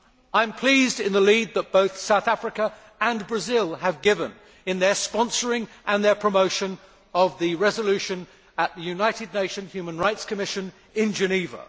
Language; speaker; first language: English; native; English